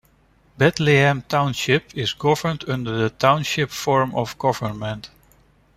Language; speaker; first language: English; non-native, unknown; Dutch